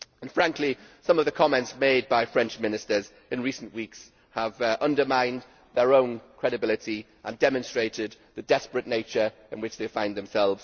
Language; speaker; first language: English; native; English